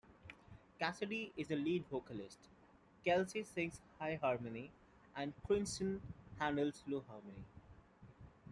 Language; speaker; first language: English; non-native, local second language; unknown